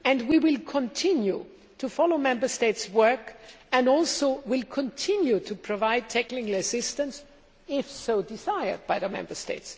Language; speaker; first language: English; non-native, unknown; German